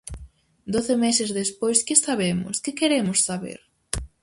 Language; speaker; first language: Galician; native; Galician